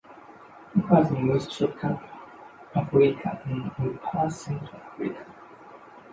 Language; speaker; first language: English; non-native, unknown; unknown